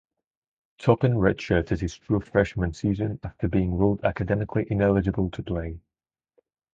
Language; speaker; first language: English; non-native, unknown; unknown